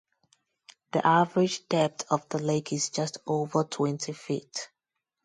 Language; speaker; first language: English; non-native, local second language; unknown